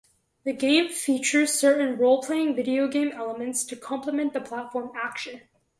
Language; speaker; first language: English; native; English